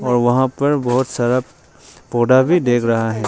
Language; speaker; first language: Hindi; non-native, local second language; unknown